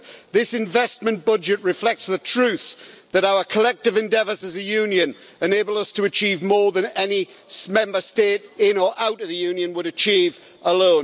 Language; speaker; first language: English; native; English